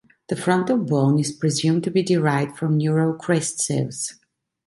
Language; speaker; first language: English; non-native, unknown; Italian